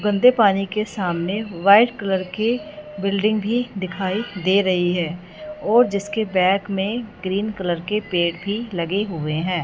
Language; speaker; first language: Hindi; non-native, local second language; Punjabi